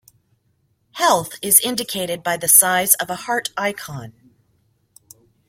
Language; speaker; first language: English; native; English